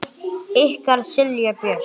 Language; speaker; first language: Icelandic; non-native, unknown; English